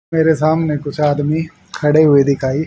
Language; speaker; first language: Hindi; native; Hindi